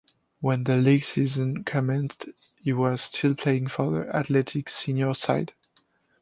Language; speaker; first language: English; non-native, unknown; French